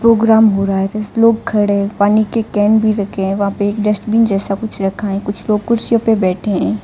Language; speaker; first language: Hindi; non-native, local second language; Gujarati